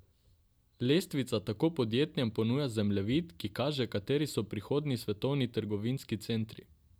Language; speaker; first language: Slovenian; non-native, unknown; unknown